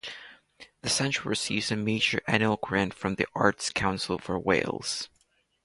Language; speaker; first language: English; non-native, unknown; Latvian